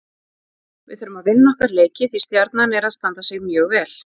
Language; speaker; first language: Icelandic; native; Icelandic